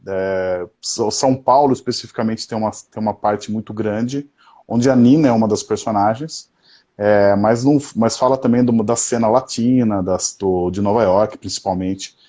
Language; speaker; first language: Portuguese; native; Portuguese